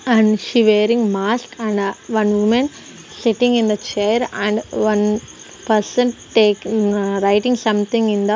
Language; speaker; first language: English; non-native, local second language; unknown